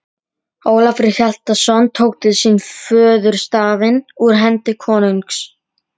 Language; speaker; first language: Icelandic; non-native, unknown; Polish